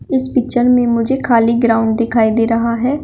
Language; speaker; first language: Hindi; native; Hindi